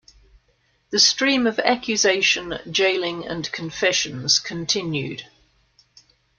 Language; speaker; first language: English; native; English